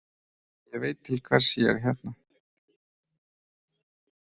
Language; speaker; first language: Icelandic; non-native, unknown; Ukrainian